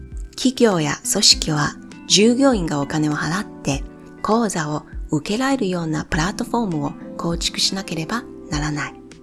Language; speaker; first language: Japanese; non-native, fluent; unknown